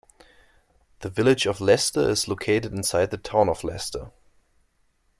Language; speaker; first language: English; non-native, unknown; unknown